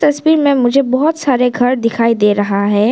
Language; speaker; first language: Hindi; non-native, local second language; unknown